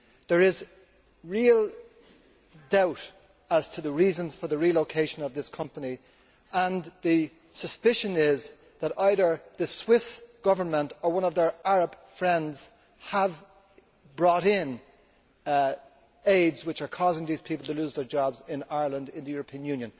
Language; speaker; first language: English; native; English